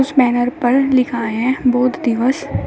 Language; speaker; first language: Hindi; native; Hindi